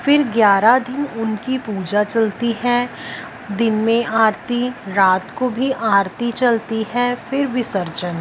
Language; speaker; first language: Hindi; non-native, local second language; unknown